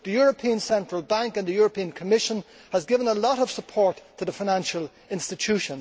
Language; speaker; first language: English; native; English